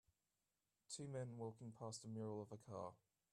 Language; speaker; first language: English; native; English